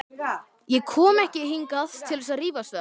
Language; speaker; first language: Icelandic; native; Icelandic